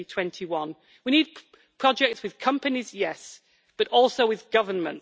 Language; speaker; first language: English; native; English